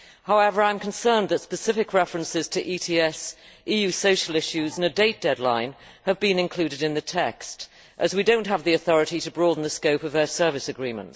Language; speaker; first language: English; native; English